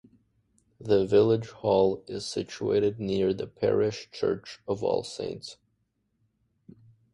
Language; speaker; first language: English; native; English